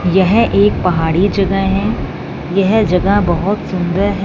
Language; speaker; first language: Hindi; non-native, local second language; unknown